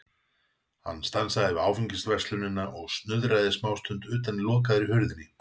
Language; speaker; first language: Icelandic; native; Icelandic